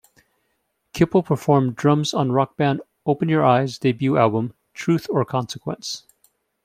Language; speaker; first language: English; native; English